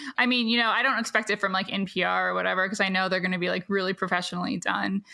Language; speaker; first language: English; native; English